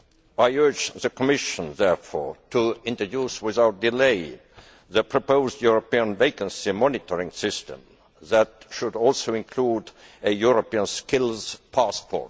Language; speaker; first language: English; non-native, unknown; Estonian